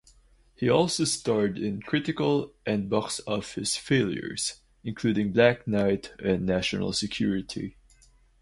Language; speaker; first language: English; non-native, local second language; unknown